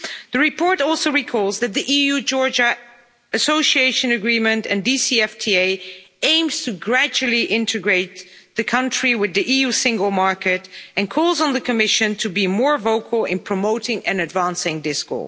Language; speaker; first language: English; non-native, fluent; Dutch